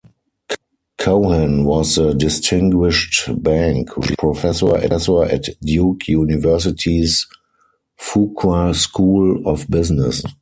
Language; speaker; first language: English; non-native, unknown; German